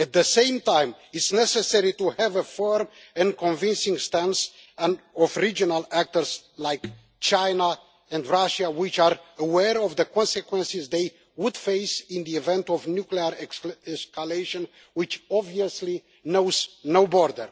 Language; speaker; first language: English; non-native, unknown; Romanian